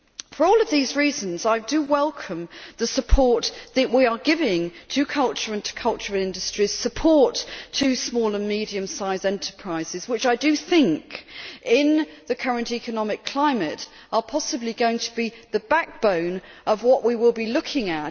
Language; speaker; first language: English; native; English